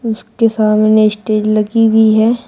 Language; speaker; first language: Hindi; native; Hindi